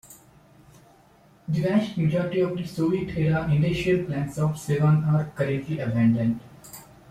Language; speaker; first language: English; non-native, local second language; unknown